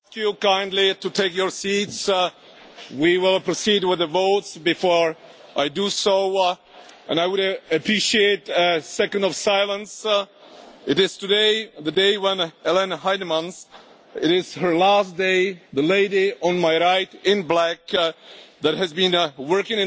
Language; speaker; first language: English; non-native, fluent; Czech